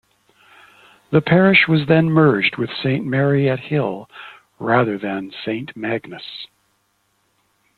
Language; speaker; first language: English; native; English